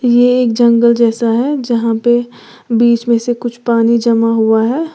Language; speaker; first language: Hindi; native; Hindi